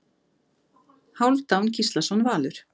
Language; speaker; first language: Icelandic; native; Icelandic